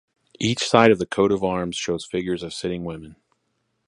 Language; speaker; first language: English; native; English